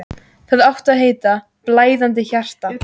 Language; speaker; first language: Icelandic; native; Icelandic